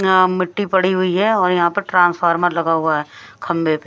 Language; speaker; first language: Hindi; non-native, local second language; Punjabi